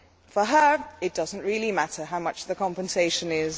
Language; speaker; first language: English; non-native, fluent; Dutch